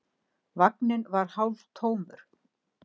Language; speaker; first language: Icelandic; native; Icelandic